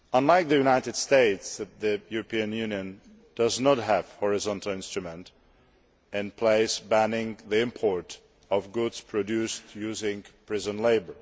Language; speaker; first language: English; non-native, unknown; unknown